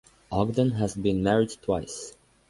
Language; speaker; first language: English; non-native, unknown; Serbian